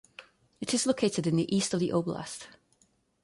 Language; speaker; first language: English; non-native, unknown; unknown